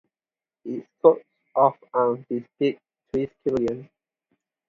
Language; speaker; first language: English; non-native, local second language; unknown